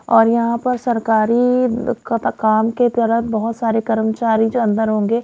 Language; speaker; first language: Hindi; native; Hindi